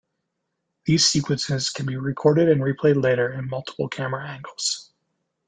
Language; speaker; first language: English; native; English